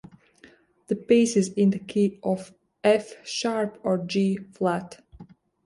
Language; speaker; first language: English; non-native, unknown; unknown